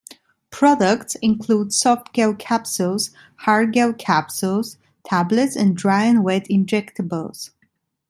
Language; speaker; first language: English; non-native, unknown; Italian